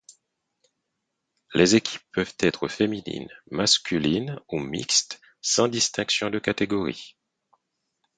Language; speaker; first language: French; non-native, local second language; Haitian Creole